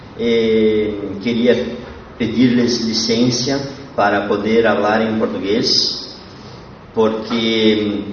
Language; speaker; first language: Spanish; non-native, related language; Portuguese